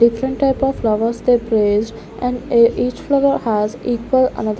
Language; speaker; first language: English; non-native, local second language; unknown